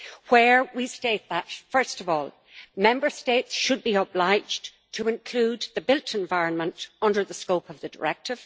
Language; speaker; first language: English; native; English